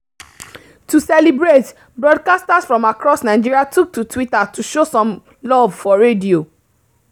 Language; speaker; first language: English; non-native, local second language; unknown